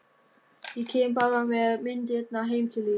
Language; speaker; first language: Icelandic; non-native, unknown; German